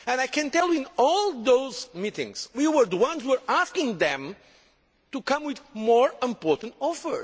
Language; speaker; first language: English; non-native, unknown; Portuguese